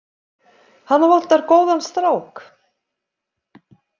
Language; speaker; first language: Icelandic; native; Icelandic